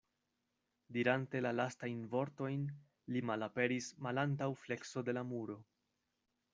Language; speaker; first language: Esperanto; non-native, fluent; Spanish